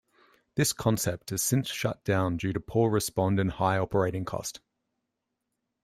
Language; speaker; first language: English; native; English